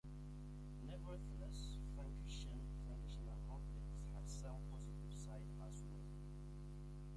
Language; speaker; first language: English; native; English